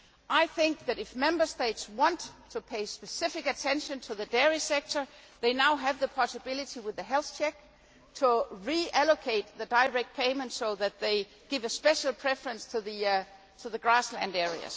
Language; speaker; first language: English; non-native, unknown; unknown